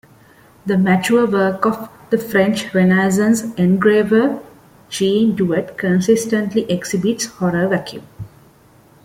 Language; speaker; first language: English; non-native, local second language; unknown